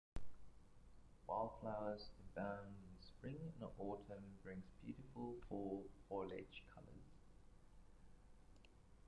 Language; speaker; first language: English; native; English